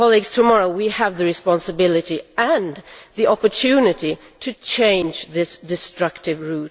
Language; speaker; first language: English; non-native, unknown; Swedish